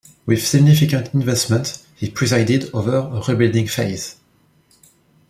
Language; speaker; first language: English; non-native, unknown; French